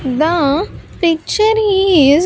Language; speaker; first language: English; non-native, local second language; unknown